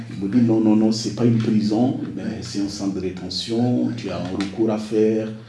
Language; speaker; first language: French; non-native, local second language; Wolof